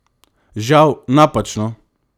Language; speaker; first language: Slovenian; non-native, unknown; Macedonian